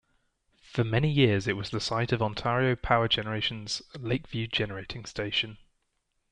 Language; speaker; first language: English; native; English